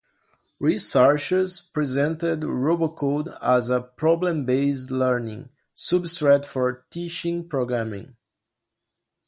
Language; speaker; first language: English; non-native, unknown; Portuguese